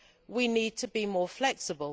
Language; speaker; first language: English; native; English